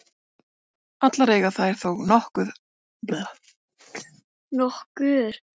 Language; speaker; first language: Icelandic; native; Icelandic